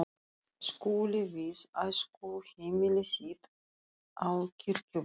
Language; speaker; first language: Icelandic; non-native, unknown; Russian